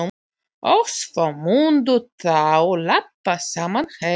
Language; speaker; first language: Icelandic; non-native, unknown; Polish